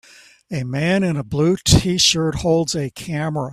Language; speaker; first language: English; native; English